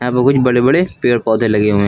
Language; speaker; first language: Hindi; native; Hindi